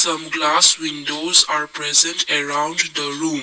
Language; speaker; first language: English; non-native, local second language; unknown